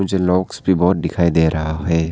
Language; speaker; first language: Hindi; non-native, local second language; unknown